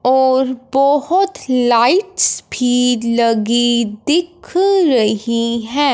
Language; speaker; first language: Hindi; non-native, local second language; Punjabi